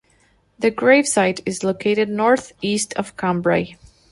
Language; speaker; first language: English; non-native, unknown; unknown